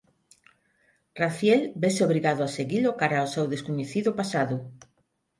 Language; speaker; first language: Galician; non-native, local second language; Spanish